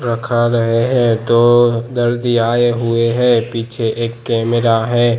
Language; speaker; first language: Hindi; non-native, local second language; Gujarati